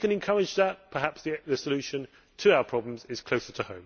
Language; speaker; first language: English; native; English